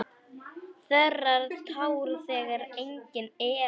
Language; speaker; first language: Icelandic; non-native, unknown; Polish